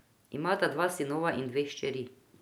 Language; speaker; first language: Slovenian; non-native, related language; Croatian